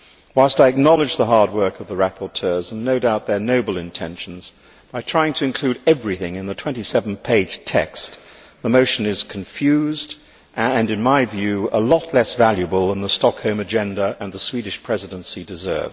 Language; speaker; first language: English; native; English